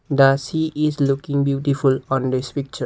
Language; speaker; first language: English; non-native, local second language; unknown